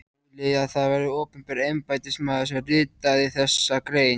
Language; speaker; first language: Icelandic; native; Icelandic